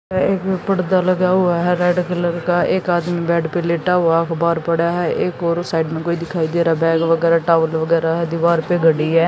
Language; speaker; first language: Hindi; native; Hindi